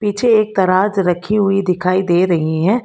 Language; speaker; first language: Hindi; non-native, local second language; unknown